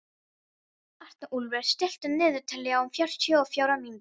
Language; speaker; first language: Icelandic; non-native, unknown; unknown